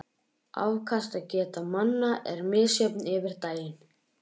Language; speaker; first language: Icelandic; native; Icelandic